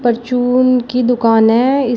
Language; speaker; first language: Hindi; native; Hindi